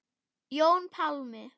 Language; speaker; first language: Icelandic; non-native, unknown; German